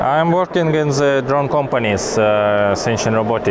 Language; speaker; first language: English; non-native, learner; Russian